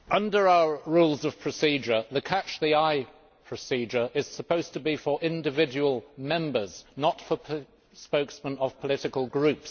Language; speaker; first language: English; native; English